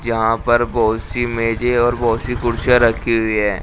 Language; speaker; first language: Hindi; native; Hindi